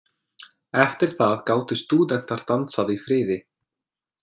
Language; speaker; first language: Icelandic; non-native, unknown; English